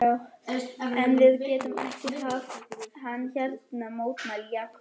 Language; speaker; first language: Icelandic; non-native, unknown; German